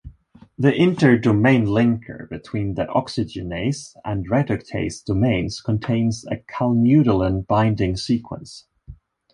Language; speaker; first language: English; non-native, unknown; Swedish